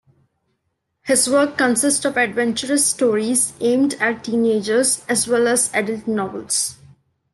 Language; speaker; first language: English; non-native, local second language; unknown